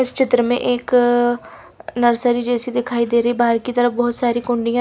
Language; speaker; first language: Hindi; non-native, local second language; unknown